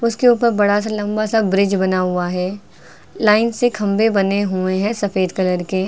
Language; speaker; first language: Hindi; native; Hindi